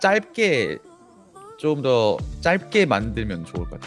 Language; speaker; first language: Korean; native; Korean